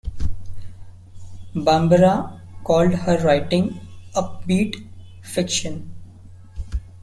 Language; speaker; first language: English; non-native, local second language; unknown